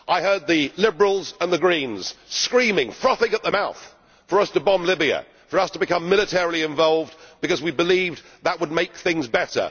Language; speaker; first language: English; native; English